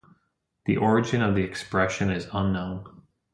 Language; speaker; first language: English; native; English